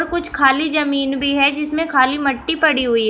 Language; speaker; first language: Hindi; native; Hindi